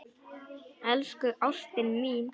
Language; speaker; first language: Icelandic; non-native, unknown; Polish